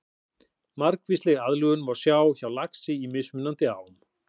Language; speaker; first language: Icelandic; native; Icelandic